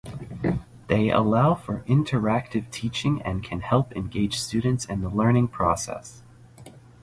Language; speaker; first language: English; native; English